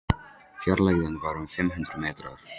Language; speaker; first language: Icelandic; non-native, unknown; Polish